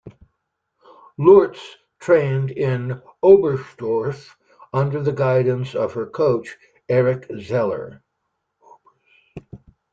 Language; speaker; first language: English; native; English